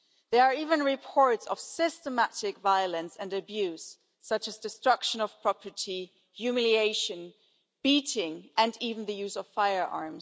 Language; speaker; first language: English; non-native, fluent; German